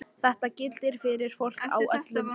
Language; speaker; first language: Icelandic; non-native, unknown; English